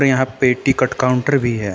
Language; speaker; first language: Hindi; native; Hindi